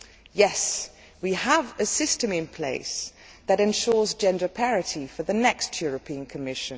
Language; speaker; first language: English; non-native, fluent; Dutch